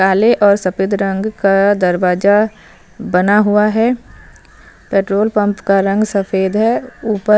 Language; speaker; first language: Hindi; non-native, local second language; Punjabi